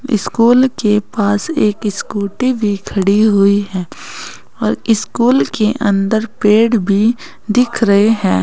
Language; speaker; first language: Hindi; native; Hindi